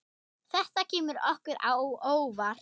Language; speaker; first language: Icelandic; non-native, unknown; German